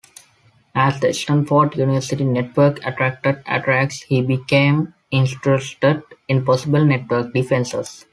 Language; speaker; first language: English; non-native, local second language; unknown